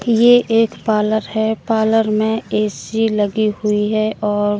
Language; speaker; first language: Hindi; native; Hindi